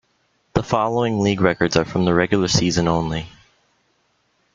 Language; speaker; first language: English; native; English